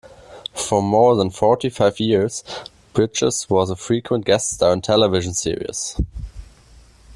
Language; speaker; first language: English; non-native, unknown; German